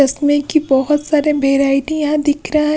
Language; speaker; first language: Hindi; non-native, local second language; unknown